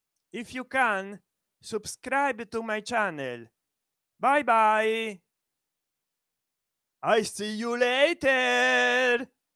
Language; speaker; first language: English; non-native, learner; Italian